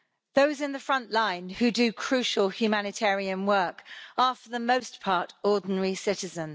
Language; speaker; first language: English; native; English